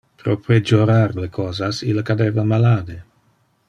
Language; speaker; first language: Interlingua; non-native, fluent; Dutch